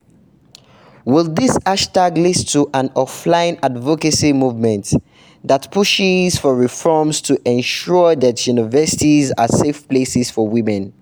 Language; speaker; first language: English; non-native, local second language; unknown